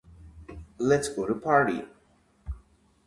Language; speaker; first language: English; native; English